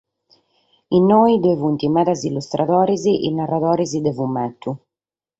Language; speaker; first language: Sardinian; native; Sardinian